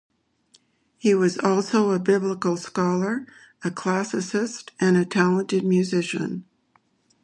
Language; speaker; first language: English; native; English